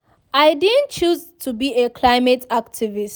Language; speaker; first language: English; non-native, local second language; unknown